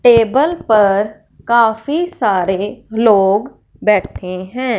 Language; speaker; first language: Hindi; non-native, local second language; Punjabi